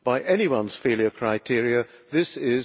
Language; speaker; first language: English; non-native, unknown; Hungarian